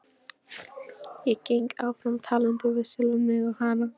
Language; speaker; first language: Icelandic; non-native, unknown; Polish